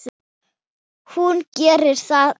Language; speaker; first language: Icelandic; non-native, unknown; Thai